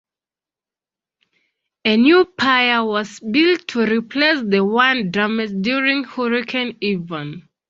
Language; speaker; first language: English; non-native, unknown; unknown